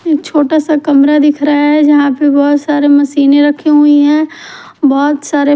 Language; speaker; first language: Hindi; native; Hindi